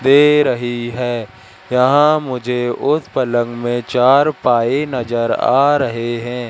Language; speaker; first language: Hindi; native; Hindi